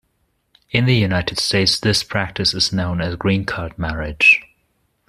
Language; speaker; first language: English; non-native, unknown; German